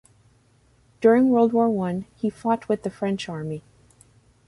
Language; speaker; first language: English; native; English